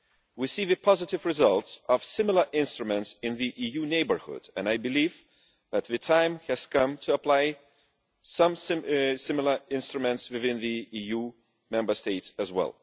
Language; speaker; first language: English; non-native, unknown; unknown